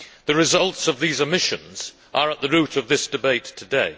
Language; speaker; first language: English; native; English